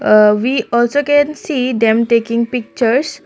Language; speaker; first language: English; non-native, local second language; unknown